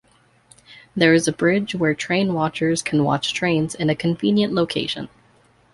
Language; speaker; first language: English; native; English